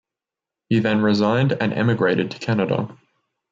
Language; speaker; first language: English; native; English